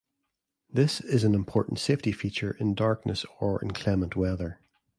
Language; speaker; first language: English; native; English